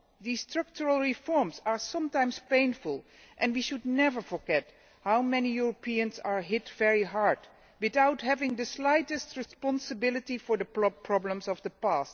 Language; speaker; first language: English; non-native, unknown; Dutch